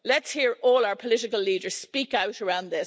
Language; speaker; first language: English; native; English